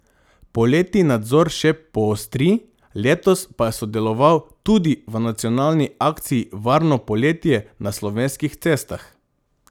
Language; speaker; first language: Slovenian; non-native, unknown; Macedonian